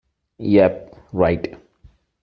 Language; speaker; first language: English; non-native, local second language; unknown